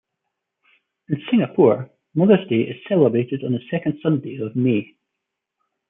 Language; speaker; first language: English; native; English